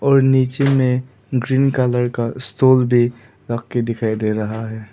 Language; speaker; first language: Hindi; non-native, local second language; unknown